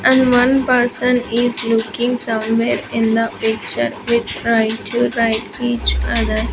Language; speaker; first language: English; non-native, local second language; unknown